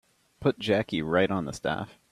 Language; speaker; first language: English; native; English